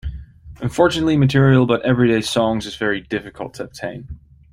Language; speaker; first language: English; native; English